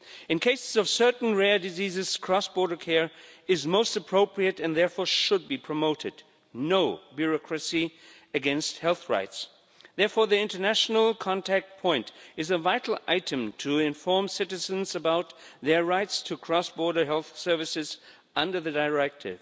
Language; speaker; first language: English; non-native, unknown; German